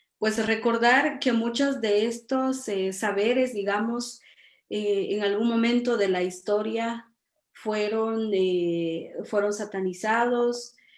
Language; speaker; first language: Spanish; non-native, local second language; Kʼicheʼ